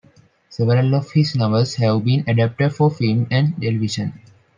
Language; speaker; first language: English; non-native, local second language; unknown